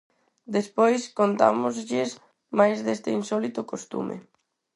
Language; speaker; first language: Galician; non-native, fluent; Spanish